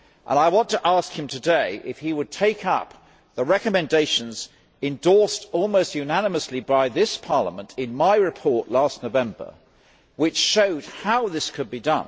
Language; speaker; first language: English; native; English